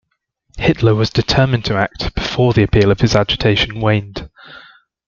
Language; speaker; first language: English; native; English